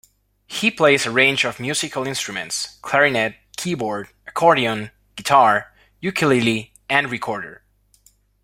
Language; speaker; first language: English; non-native, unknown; Spanish